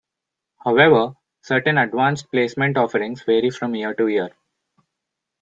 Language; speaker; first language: English; non-native, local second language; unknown